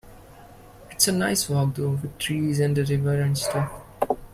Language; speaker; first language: English; non-native, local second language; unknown